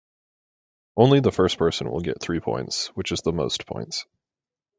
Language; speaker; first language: English; native; English